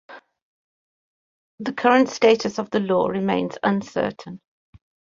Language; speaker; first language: English; native; English